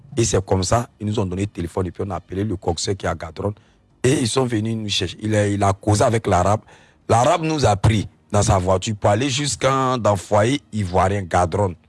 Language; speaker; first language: French; non-native, local second language; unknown